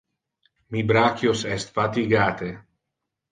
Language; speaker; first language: Interlingua; non-native, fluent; Italian